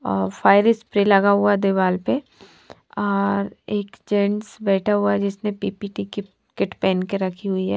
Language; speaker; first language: Hindi; non-native, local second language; Punjabi